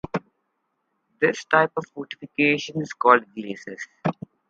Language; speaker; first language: English; non-native, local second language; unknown